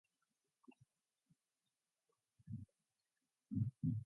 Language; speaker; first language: English; non-native, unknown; Mongolian